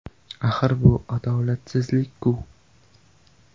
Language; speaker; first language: Uzbek; non-native, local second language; Kara-Kalpak